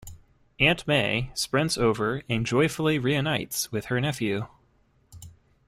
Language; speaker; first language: English; native; English